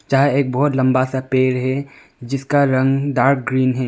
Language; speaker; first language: Hindi; non-native, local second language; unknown